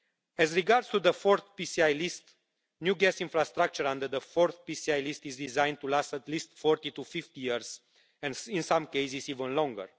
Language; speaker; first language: English; non-native, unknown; Romanian